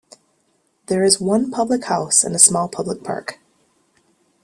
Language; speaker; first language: English; native; English